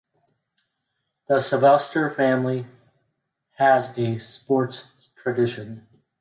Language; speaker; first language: English; native; English